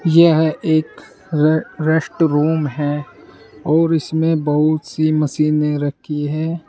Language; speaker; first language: Hindi; native; Hindi